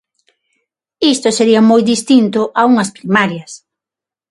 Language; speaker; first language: Galician; non-native, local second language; Spanish